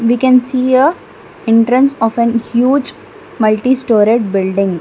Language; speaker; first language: English; non-native, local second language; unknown